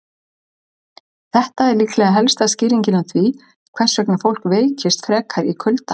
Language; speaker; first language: Icelandic; native; Icelandic